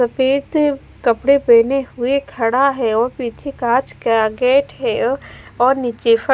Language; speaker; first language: Hindi; non-native, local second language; Punjabi